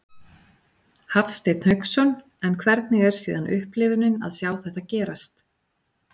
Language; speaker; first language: Icelandic; native; Icelandic